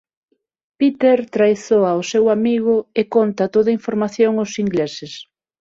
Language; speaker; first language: Galician; non-native, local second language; Spanish